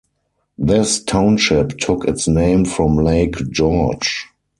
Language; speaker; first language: English; non-native, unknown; German